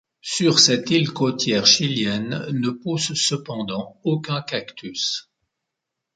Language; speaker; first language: French; native; French